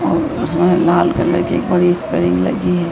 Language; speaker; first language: Hindi; native; Hindi